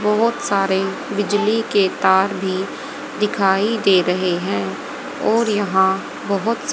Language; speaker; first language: Hindi; native; Hindi